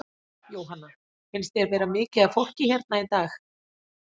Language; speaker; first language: Icelandic; native; Icelandic